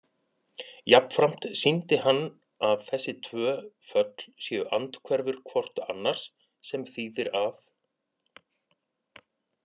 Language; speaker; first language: Icelandic; native; Icelandic